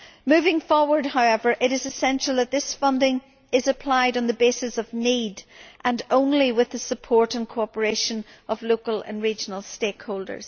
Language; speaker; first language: English; native; English